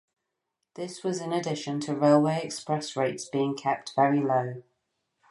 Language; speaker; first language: English; native; English